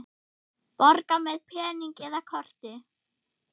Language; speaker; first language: Icelandic; non-native, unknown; German